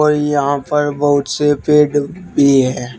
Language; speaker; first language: Hindi; native; Hindi